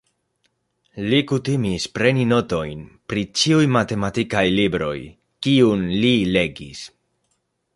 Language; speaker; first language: Esperanto; non-native, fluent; Spanish